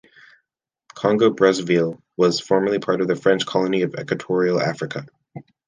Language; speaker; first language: English; native; English